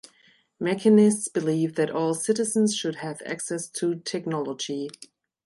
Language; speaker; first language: English; non-native, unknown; German